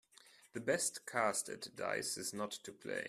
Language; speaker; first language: English; non-native, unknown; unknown